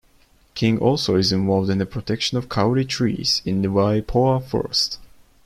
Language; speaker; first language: English; non-native, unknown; Turkish